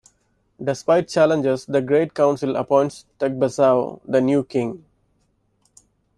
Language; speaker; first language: English; non-native, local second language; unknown